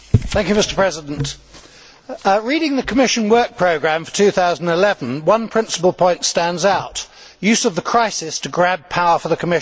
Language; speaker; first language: English; native; English